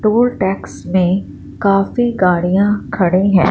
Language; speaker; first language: Hindi; non-native, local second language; Punjabi